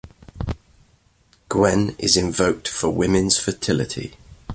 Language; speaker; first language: English; native; English